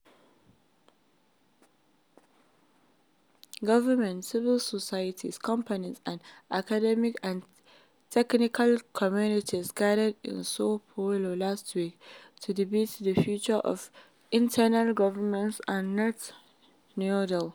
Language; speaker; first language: English; non-native, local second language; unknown